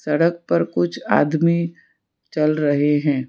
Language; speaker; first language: Hindi; non-native, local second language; Gujarati